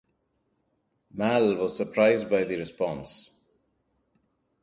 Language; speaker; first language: English; non-native, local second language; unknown